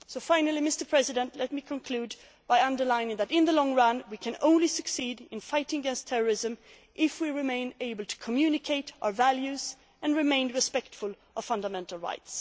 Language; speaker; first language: English; non-native, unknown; Swedish